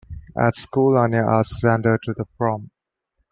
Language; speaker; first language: English; non-native, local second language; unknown